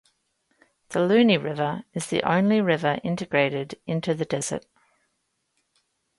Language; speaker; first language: English; native; English